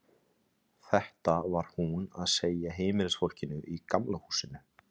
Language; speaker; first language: Icelandic; native; Icelandic